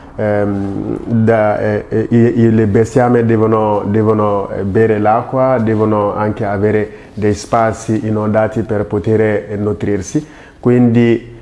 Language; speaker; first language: Italian; non-native, fluent; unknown